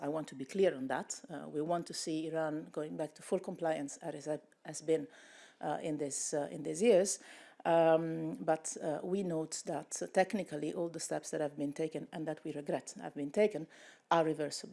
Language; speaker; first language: English; non-native, fluent; Italian